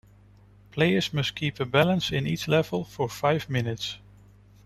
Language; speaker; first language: English; non-native, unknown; Dutch